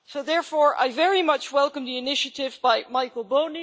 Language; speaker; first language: English; non-native, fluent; Dutch